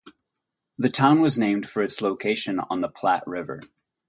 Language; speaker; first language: English; native; English